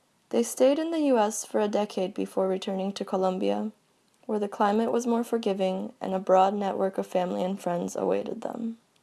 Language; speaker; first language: English; early bilingual, other home language; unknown